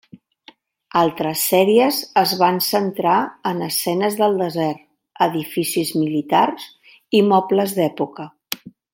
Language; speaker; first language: Catalan; native; Catalan